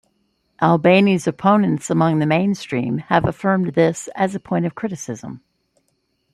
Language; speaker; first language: English; native; English